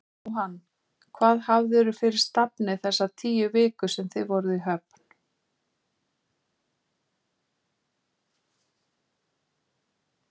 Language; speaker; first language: Icelandic; native; Icelandic